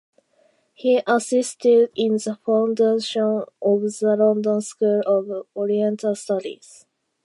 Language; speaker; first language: English; non-native, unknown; Japanese